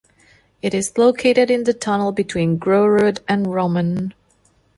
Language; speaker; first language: English; non-native, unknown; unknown